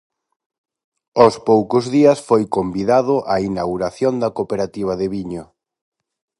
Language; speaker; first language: Galician; native; Galician